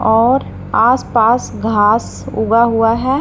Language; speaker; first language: Hindi; non-native, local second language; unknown